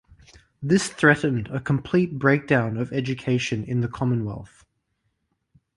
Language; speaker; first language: English; native; English